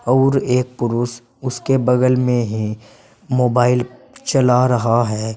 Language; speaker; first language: Hindi; native; Hindi